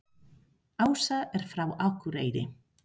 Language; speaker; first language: Icelandic; non-native, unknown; Spanish